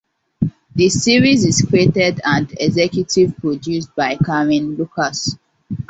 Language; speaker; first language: English; non-native, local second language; Hausa